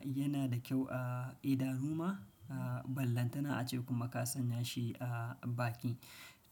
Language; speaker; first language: Hausa; non-native, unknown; Fula